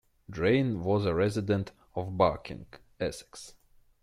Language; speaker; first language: English; non-native, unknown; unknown